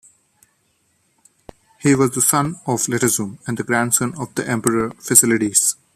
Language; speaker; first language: English; non-native, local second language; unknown